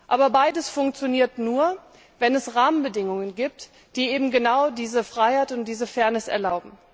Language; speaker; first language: German; native; German